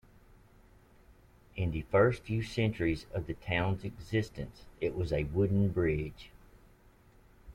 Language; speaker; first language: English; native; English